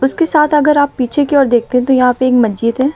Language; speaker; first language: Hindi; native; Hindi